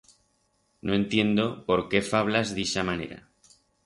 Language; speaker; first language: Aragonese; non-native, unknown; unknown